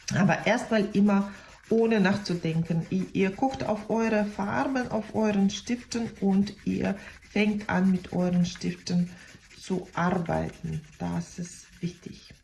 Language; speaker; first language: German; non-native, fluent; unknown